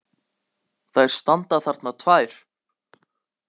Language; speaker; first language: Icelandic; native; Icelandic